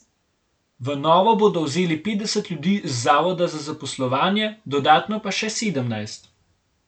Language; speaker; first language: Slovenian; native; Slovenian